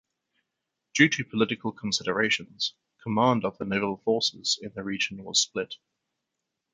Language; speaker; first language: English; native; English